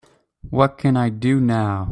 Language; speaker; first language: English; native; English